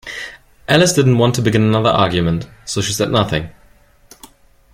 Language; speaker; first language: English; non-native, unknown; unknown